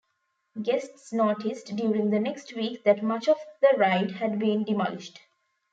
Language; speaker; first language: English; non-native, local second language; Tamil